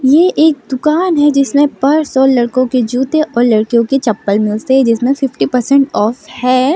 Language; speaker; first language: Hindi; non-native, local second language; Gujarati